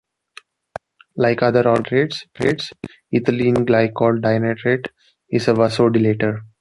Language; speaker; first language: English; non-native, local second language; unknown